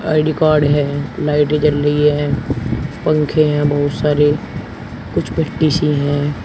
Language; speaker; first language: Hindi; native; Hindi